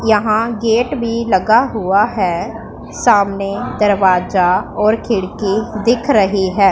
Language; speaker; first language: Hindi; non-native, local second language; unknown